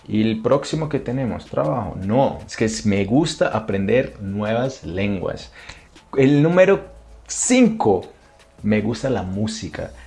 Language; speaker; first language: Spanish; non-native, related language; Portuguese